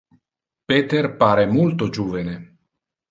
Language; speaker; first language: Interlingua; non-native, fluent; Italian